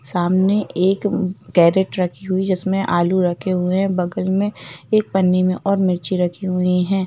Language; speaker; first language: Hindi; native; Hindi